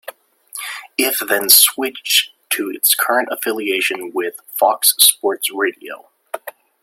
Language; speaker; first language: English; native; English